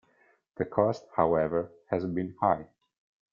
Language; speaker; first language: English; non-native, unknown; Italian